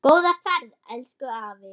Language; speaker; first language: Icelandic; non-native, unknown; German